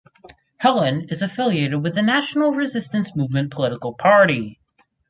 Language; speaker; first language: English; native; English